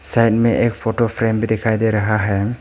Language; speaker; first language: Hindi; non-native, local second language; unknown